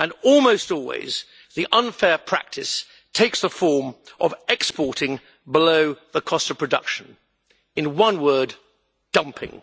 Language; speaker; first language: English; native; English